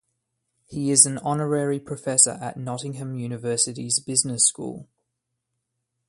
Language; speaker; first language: English; native; English